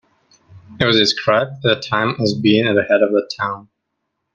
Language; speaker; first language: English; non-native, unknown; Russian